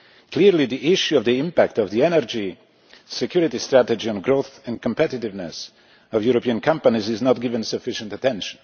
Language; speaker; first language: English; non-native, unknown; Polish